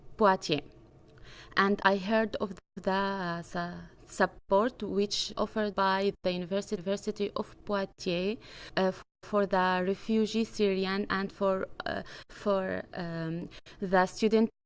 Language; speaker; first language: English; non-native, fluent; Arabic